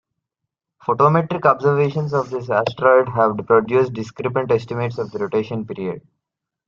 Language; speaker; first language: English; non-native, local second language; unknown